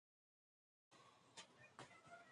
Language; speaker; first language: English; non-native, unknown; Pashto